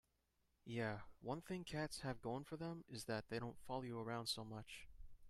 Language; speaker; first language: English; native; English